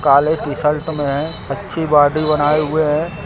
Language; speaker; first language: Hindi; native; Hindi